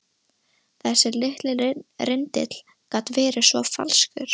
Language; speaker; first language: Icelandic; non-native, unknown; Russian